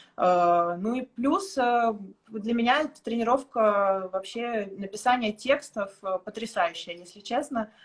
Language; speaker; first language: Russian; native; Russian